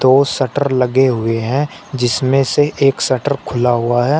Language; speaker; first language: Hindi; native; Hindi